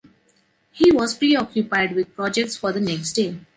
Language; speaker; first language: English; non-native, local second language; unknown